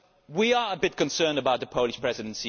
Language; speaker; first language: English; non-native, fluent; Dutch